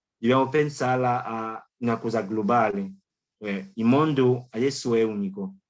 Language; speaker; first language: Italian; non-native, fluent; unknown